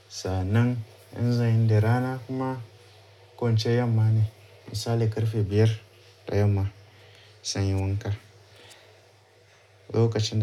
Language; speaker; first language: Hausa; native; Hausa